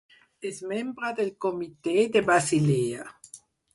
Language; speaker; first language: Catalan; non-native, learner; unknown